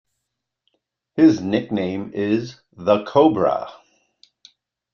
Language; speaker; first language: English; native; English